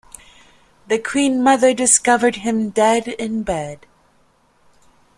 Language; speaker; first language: English; native; English